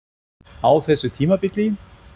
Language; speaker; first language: Icelandic; non-native, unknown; German